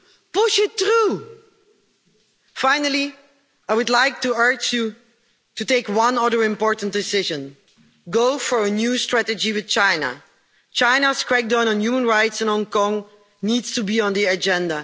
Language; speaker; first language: English; non-native, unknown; Dutch